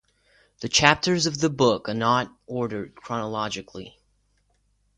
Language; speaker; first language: English; non-native, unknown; Russian